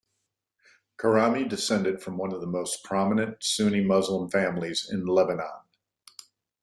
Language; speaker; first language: English; native; English